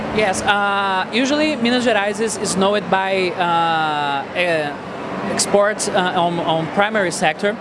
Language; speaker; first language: English; non-native, learner; Portuguese